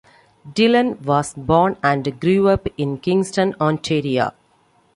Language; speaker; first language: English; non-native, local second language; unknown